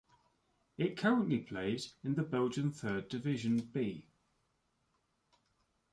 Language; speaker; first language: English; native; English